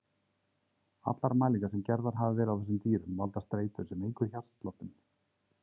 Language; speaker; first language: Icelandic; native; Icelandic